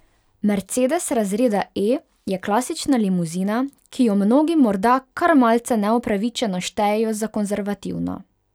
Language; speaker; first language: Slovenian; non-native, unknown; Hungarian